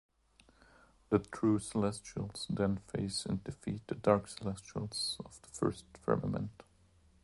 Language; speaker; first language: English; non-native, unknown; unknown